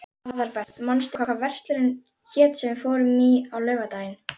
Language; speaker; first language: Icelandic; native; Icelandic